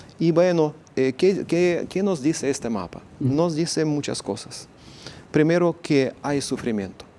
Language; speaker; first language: Spanish; non-native, fluent; Ukrainian